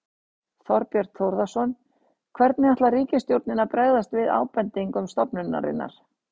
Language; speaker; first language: Icelandic; native; Icelandic